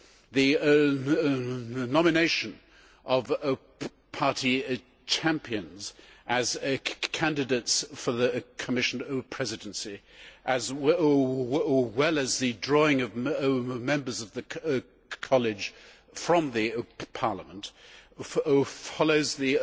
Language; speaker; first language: English; native; English